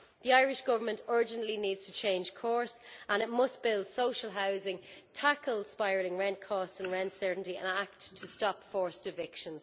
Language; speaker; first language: English; native; English